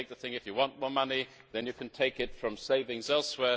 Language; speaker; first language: English; native; English